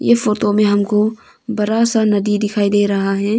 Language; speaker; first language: Hindi; non-native, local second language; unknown